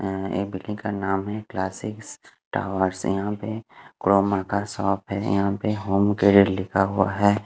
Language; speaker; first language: Hindi; non-native, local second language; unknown